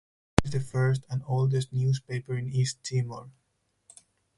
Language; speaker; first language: English; non-native, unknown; Spanish